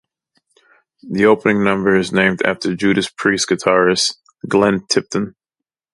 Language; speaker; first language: English; native; English